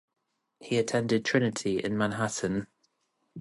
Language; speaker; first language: English; native; English